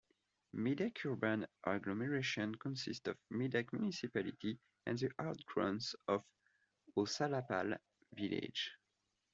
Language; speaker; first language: English; non-native, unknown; French